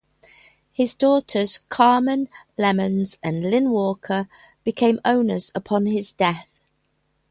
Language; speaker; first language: English; native; English